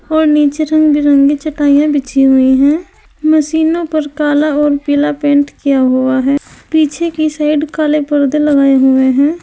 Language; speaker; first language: Hindi; native; Hindi